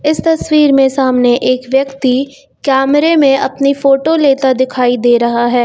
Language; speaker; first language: Hindi; native; Hindi